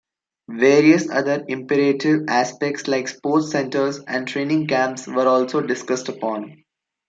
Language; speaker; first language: English; non-native, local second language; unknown